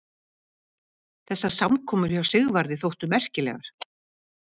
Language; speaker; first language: Icelandic; native; Icelandic